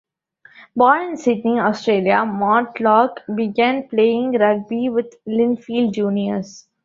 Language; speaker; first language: English; non-native, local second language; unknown